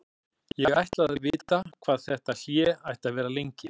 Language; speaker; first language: Icelandic; native; Icelandic